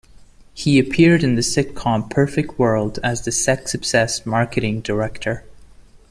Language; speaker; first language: English; non-native, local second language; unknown